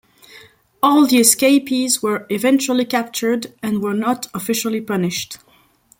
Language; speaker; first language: English; non-native, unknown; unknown